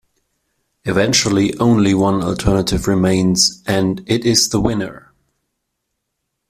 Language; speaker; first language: English; non-native, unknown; German